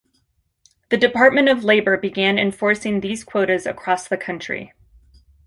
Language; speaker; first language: English; native; English